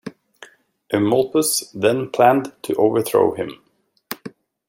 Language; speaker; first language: English; native; English